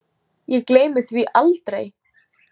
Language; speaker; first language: Icelandic; native; Icelandic